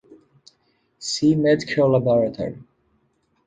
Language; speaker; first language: English; non-native, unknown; Portuguese